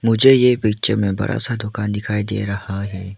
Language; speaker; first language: Hindi; non-native, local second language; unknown